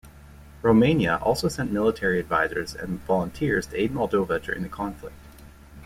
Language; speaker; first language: English; native; English